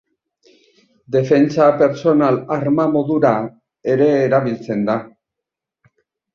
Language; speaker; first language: Basque; native; Basque